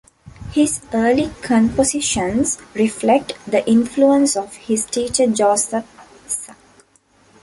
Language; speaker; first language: English; non-native, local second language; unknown